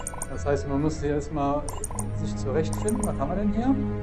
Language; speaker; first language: German; native; German